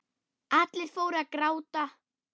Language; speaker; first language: Icelandic; non-native, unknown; German